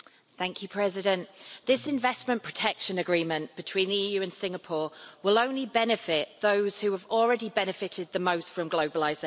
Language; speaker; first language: English; native; English